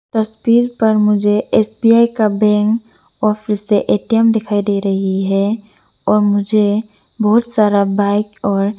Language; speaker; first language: Hindi; non-native, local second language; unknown